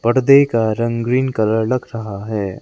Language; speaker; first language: Hindi; non-native, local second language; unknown